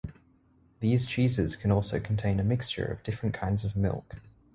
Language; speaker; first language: English; native; English